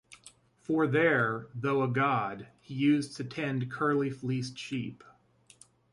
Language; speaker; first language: English; native; English